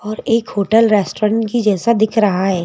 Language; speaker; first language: Hindi; native; Hindi